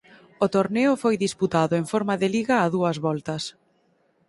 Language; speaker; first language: Galician; native; Galician